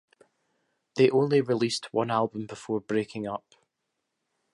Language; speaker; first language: English; native; English